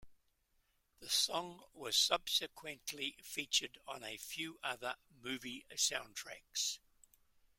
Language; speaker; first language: English; native; English